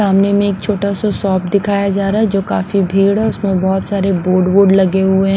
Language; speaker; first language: Hindi; non-native, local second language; Punjabi